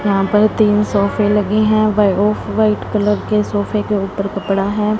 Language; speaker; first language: Hindi; non-native, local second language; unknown